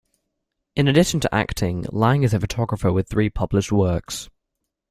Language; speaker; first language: English; native; English